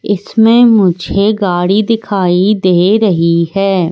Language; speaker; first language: Hindi; native; Hindi